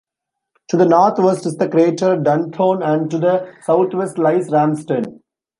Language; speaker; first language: English; non-native, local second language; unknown